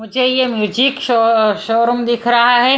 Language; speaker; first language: Hindi; non-native, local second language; Punjabi